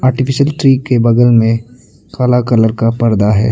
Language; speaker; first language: Hindi; non-native, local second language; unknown